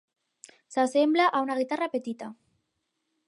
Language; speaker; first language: Catalan; non-native, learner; Spanish